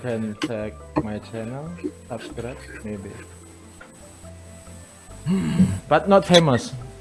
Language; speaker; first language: English; non-native, learner; Indonesian